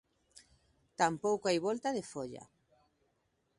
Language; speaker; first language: Galician; native; Galician